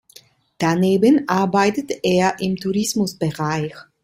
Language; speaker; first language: German; non-native, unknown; Italian